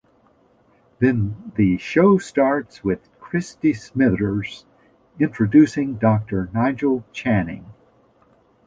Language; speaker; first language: English; native; English